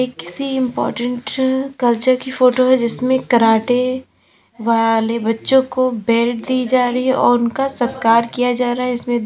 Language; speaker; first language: Hindi; native; Hindi